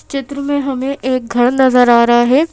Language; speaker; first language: Hindi; native; Hindi